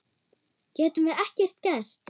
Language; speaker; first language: Icelandic; non-native, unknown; German